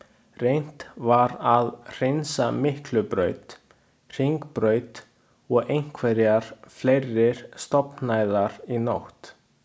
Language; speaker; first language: Icelandic; non-native, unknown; Chinese